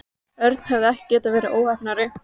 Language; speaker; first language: Icelandic; native; Icelandic